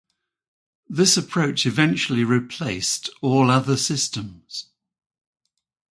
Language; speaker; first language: English; native; English